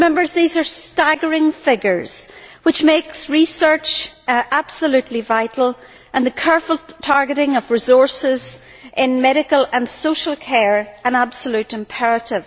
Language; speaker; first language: English; native; English